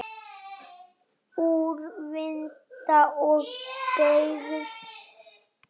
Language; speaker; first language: Icelandic; native; Icelandic